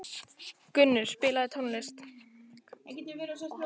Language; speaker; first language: Icelandic; native; Icelandic